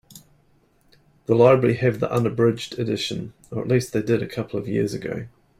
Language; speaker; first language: English; native; English